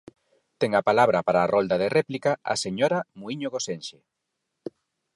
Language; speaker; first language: Galician; non-native, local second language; Spanish